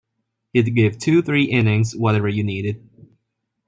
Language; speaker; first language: English; non-native, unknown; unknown